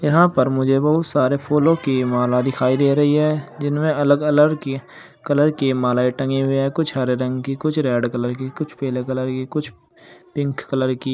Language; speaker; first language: Hindi; native; Hindi